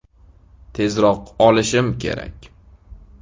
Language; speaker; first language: Uzbek; native; Uzbek